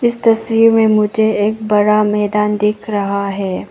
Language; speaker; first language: Hindi; non-native, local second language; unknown